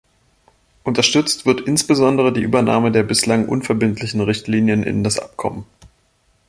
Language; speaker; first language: German; native; German